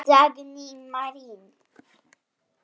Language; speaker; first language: Icelandic; non-native, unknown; Polish